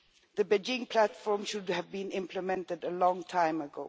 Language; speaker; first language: English; non-native, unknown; Swedish